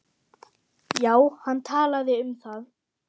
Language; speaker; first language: Icelandic; non-native, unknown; German